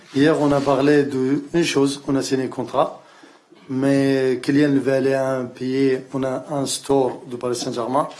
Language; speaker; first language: French; non-native, learner; Arabic